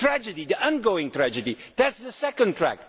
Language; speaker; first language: English; non-native, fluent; Dutch